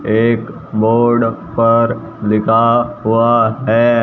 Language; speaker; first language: Hindi; native; Hindi